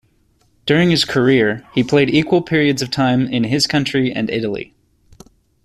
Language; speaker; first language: English; native; English